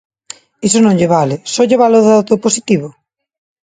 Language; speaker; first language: Galician; non-native, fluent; Spanish